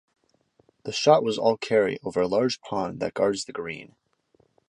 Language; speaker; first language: English; native; English